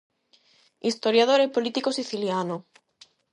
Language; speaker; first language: Galician; non-native, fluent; Spanish